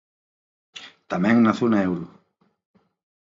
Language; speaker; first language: Galician; native; Galician